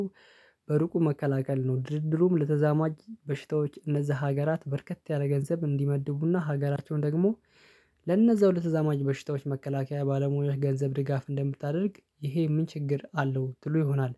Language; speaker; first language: Amharic; non-native, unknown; Oromo